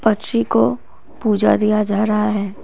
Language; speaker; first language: Hindi; non-native, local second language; Assamese